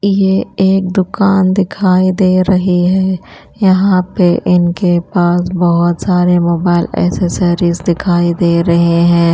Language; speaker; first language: Hindi; non-native, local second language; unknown